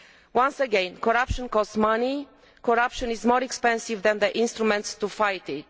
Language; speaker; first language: English; non-native, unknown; Romanian